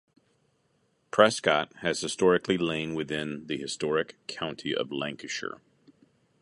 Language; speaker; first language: English; native; English